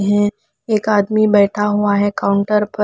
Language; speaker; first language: Hindi; non-native, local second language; Punjabi